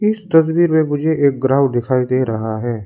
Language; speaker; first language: Hindi; non-native, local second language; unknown